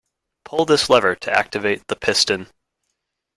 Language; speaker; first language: English; native; English